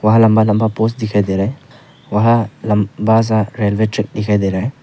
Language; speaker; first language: Hindi; non-native, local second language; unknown